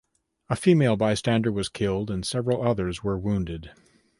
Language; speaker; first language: English; native; English